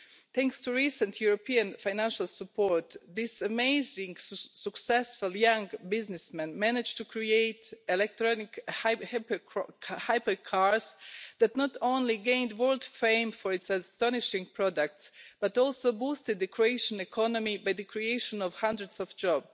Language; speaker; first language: English; non-native, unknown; Croatian